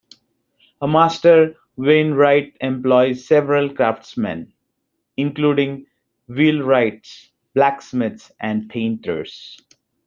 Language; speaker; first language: English; non-native, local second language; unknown